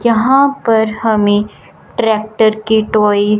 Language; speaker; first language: Hindi; non-native, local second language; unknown